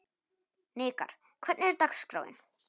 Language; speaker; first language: Icelandic; non-native, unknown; Polish